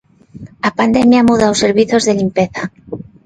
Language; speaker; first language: Galician; non-native, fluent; Spanish